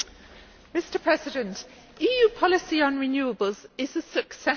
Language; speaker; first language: English; native; English